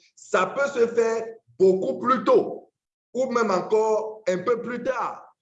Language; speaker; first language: French; non-native, local second language; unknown